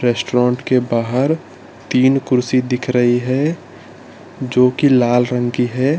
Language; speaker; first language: Hindi; non-native, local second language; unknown